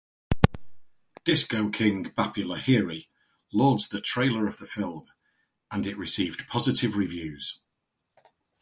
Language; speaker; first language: English; native; English